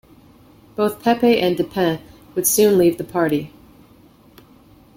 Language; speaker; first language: English; native; English